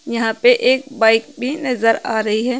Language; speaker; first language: Hindi; native; Hindi